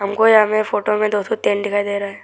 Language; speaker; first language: Hindi; non-native, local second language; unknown